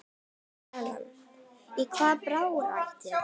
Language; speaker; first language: Icelandic; native; Icelandic